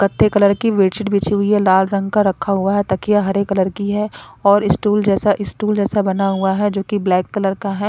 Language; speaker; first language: Hindi; non-native, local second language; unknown